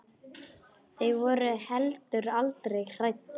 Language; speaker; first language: Icelandic; non-native, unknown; Polish